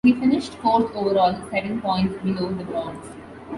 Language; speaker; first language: English; non-native, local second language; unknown